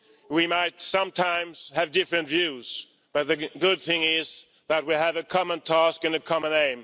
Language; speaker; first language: English; non-native, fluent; Swedish